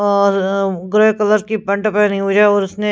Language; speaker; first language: Hindi; non-native, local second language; Punjabi